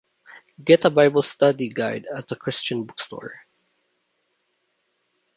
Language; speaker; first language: English; non-native, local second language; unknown